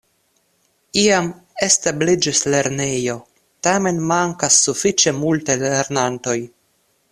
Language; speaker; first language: Esperanto; non-native, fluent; Russian